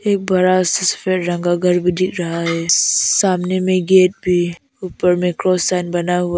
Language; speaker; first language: Hindi; non-native, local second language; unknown